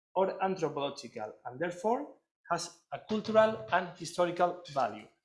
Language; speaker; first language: English; non-native, fluent; Catalan